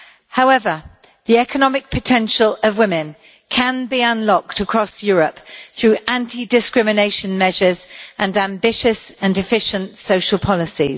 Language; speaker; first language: English; native; English